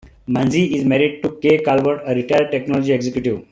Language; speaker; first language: English; non-native, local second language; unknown